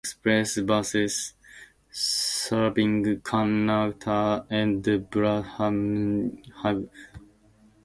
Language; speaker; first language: English; native; English